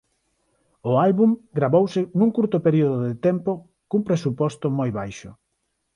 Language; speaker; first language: Galician; non-native, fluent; Spanish